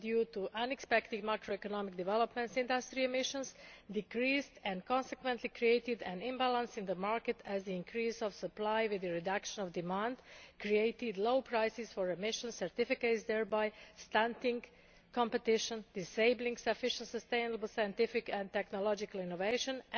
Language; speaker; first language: English; non-native, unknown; Croatian